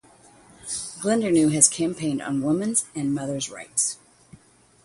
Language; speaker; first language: English; native; English